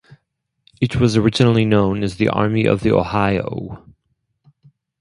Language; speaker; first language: English; non-native, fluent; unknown